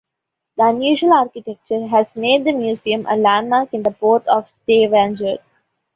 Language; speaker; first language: English; non-native, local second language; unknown